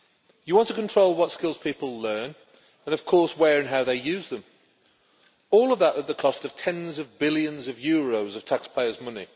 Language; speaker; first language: English; native; English